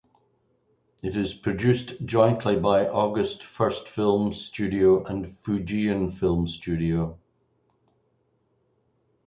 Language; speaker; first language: English; native; English